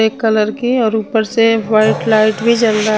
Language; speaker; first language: Hindi; non-native, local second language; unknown